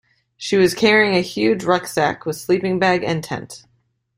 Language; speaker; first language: English; native; English